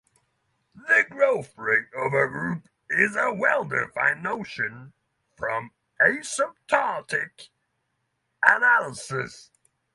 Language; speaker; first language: English; non-native, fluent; Norwegian